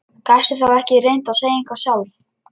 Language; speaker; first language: Icelandic; non-native, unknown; Lithuanian